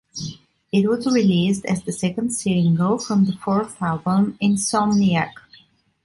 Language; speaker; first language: English; non-native, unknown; Italian